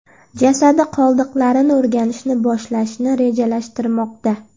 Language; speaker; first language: Uzbek; native; Uzbek